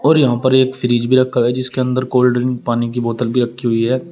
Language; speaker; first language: Hindi; native; Hindi